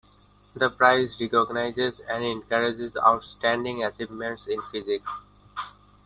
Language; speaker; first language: English; non-native, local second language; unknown